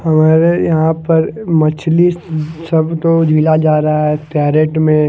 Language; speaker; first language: Hindi; non-native, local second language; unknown